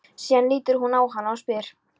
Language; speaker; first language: Icelandic; non-native, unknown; Polish